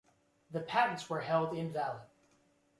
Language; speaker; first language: English; native; English